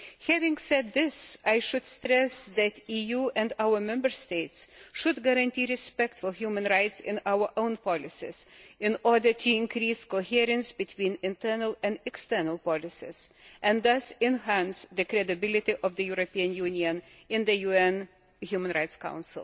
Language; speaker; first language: English; non-native, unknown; Lithuanian